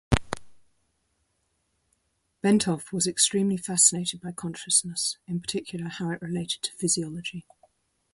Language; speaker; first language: English; native; English